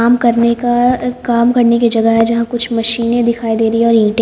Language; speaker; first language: Hindi; native; Hindi